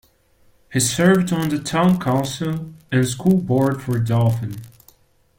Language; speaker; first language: English; non-native, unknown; Portuguese